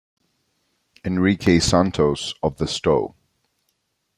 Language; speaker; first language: English; native; English